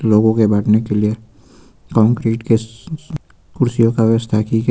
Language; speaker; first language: Hindi; native; Hindi